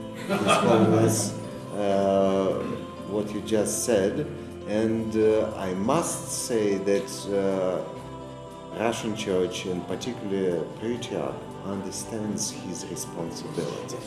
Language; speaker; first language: English; non-native, fluent; Russian